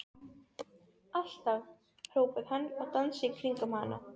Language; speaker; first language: Icelandic; non-native, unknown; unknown